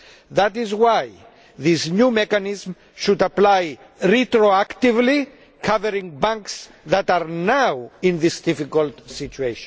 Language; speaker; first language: English; non-native, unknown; Greek